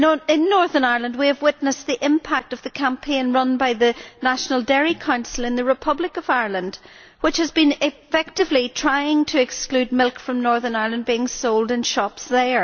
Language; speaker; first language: English; native; English